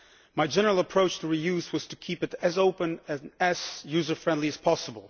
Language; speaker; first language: English; non-native, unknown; Polish